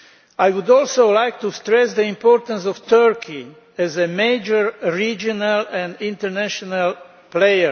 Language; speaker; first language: English; non-native, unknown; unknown